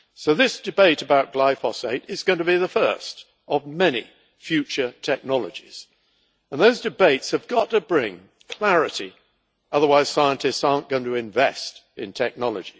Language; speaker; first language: English; native; English